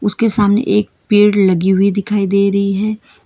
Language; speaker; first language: Hindi; non-native, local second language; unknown